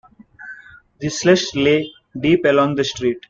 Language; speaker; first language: English; non-native, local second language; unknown